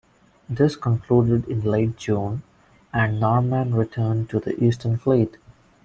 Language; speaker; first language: English; non-native, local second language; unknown